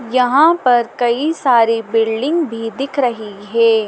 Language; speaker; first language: Hindi; native; Hindi